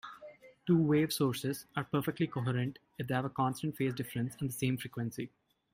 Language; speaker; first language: English; non-native, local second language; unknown